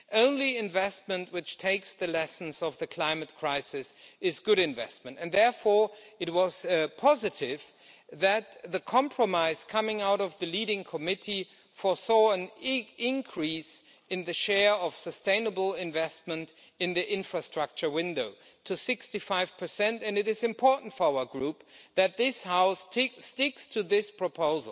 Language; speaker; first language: English; non-native, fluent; German